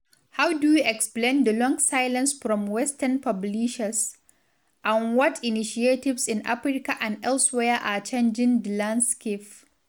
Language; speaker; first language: English; non-native, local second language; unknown